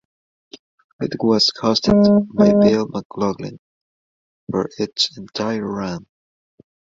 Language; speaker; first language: English; non-native, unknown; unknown